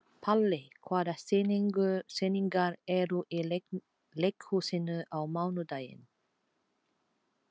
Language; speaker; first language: Icelandic; non-native, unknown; Filipino